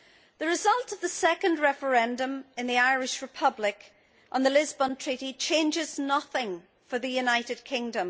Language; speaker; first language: English; native; English